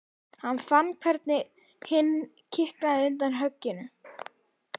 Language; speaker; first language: Icelandic; native; Icelandic